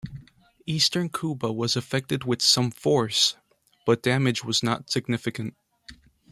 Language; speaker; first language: English; non-native, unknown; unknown